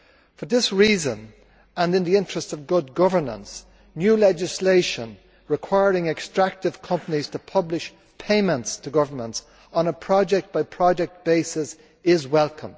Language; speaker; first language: English; native; English